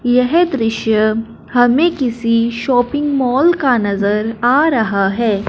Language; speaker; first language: Hindi; non-native, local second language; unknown